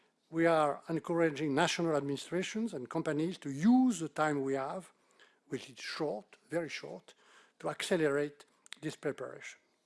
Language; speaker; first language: English; non-native, fluent; French